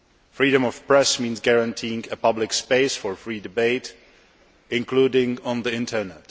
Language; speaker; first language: English; non-native, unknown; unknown